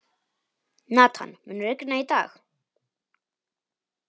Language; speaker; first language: Icelandic; non-native, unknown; Polish